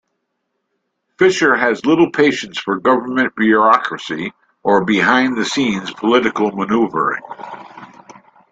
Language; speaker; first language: English; native; English